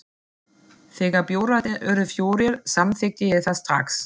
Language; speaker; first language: Icelandic; non-native, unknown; German